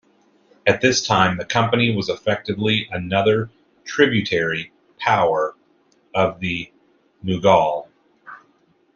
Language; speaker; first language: English; native; English